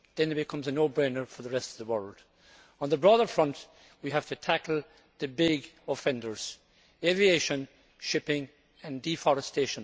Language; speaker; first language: English; native; English